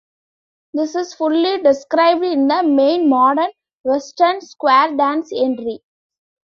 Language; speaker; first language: English; non-native, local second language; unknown